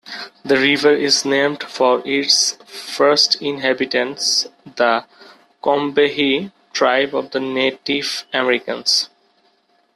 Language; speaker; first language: English; non-native, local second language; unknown